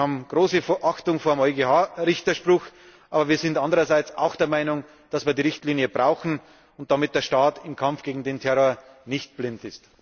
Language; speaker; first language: German; native; German